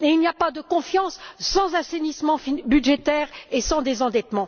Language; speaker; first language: French; native; French